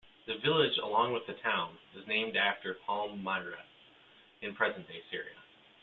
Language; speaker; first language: English; native; English